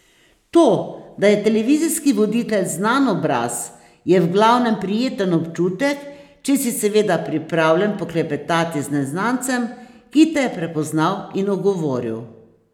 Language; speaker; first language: Slovenian; native; Slovenian